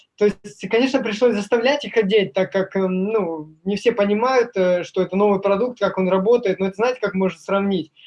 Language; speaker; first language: Russian; native; Russian